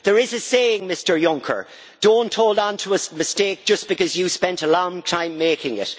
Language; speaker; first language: English; native; English